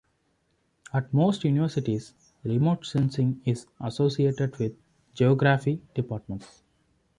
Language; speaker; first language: English; non-native, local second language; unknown